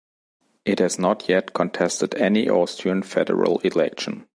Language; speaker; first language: English; non-native, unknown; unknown